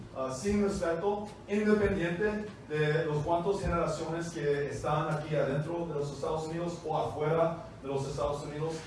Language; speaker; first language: Spanish; non-native, fluent; English